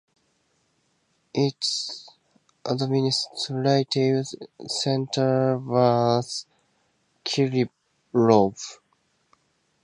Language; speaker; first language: English; native; English